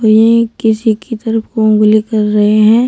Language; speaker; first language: Hindi; native; Hindi